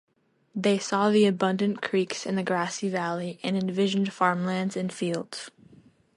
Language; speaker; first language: English; native; English